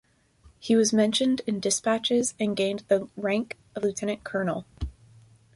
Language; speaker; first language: English; native; English